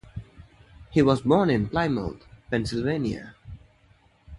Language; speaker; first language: English; non-native, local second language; Tamil